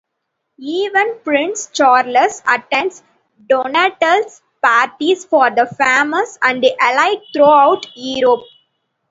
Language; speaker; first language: English; non-native, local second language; Tamil